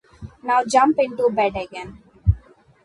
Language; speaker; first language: English; non-native, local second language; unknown